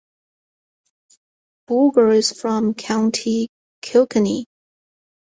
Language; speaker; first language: English; non-native, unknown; Chinese